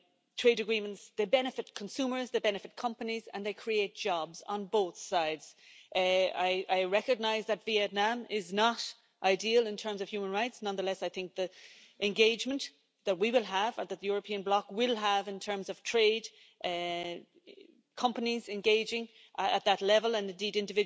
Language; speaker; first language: English; native; English